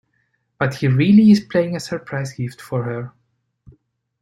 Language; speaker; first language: English; non-native, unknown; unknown